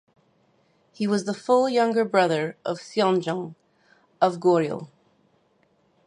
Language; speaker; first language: English; native; English